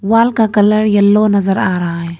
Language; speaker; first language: Hindi; non-native, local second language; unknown